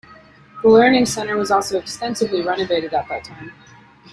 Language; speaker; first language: English; native; English